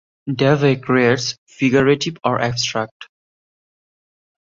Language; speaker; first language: English; non-native, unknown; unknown